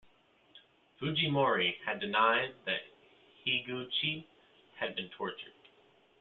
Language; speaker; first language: English; native; English